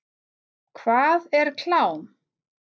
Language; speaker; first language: Icelandic; native; Icelandic